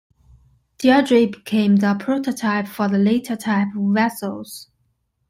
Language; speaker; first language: English; non-native, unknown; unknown